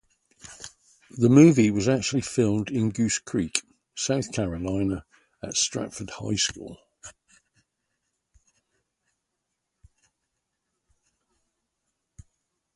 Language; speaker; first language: English; native; English